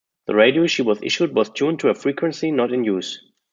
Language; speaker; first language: English; non-native, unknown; German